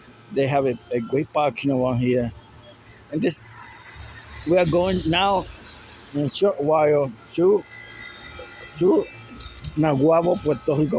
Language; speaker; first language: English; non-native, local second language; Spanish